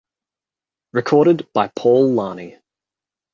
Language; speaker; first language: English; native; English